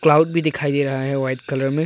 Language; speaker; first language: Hindi; early bilingual, other home language; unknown